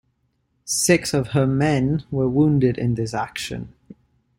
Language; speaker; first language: English; non-native, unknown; Ligurian